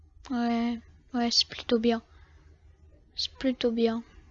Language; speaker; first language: French; native; French